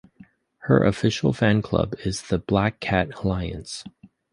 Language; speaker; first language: English; native; English